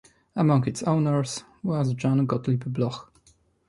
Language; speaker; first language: English; non-native, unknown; Polish